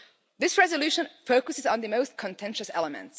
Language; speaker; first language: English; non-native, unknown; Hungarian